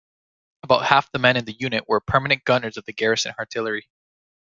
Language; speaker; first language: English; native; English